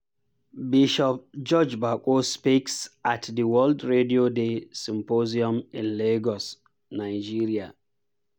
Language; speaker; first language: English; non-native, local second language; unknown